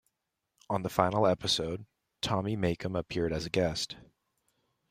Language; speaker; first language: English; native; English